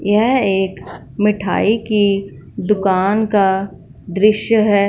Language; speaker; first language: Hindi; non-native, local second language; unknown